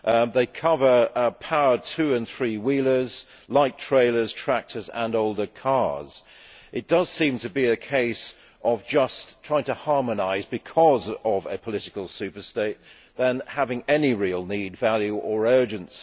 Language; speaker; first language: English; native; English